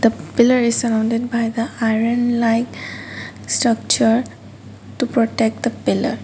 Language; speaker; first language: English; non-native, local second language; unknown